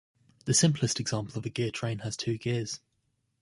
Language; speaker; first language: English; native; English